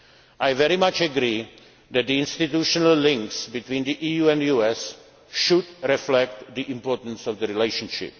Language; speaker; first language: English; non-native, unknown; Czech